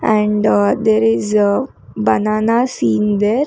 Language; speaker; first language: English; non-native, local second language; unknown